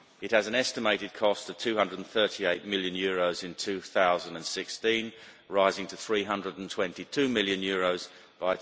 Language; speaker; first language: English; native; English